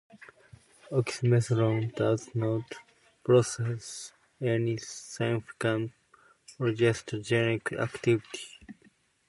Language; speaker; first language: English; non-native, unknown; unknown